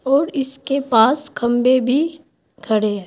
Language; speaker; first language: Hindi; native; Hindi